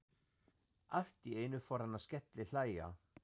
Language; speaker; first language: Icelandic; non-native, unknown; German